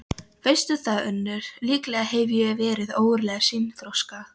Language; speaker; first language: Icelandic; non-native, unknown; Polish